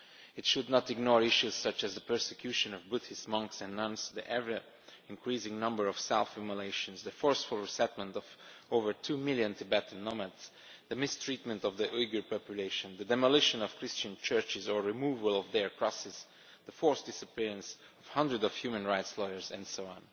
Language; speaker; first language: English; non-native, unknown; Romanian